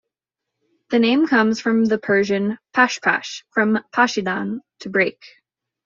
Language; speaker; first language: English; native; English